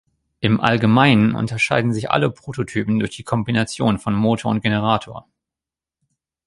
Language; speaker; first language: German; native; German